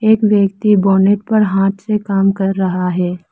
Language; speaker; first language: Hindi; non-native, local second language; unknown